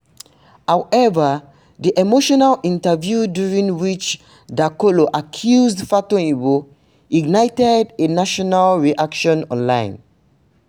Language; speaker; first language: English; non-native, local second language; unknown